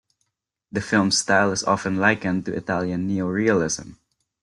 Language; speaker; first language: English; non-native, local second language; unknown